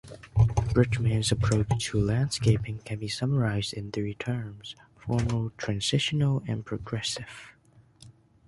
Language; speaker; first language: English; native; English